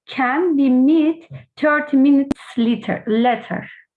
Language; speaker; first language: English; non-native, learner; Turkish